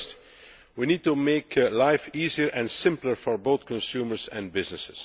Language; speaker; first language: English; non-native, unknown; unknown